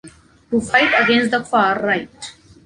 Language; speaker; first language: English; non-native, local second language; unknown